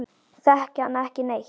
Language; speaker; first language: Icelandic; native; Icelandic